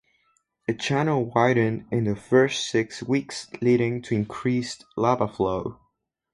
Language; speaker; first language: English; non-native, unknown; Spanish